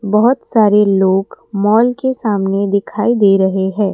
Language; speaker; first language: Hindi; non-native, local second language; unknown